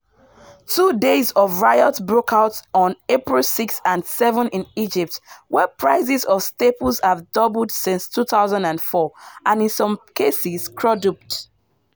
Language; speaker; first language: English; non-native, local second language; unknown